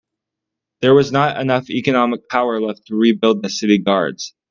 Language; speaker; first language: English; native; English